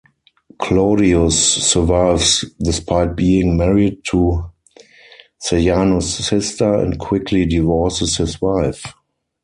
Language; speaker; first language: English; non-native, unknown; German